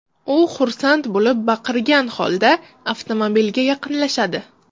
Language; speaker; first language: Uzbek; non-native, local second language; Russian